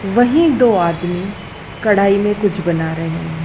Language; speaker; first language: Hindi; native; Hindi